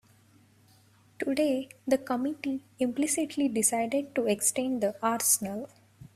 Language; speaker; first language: English; non-native, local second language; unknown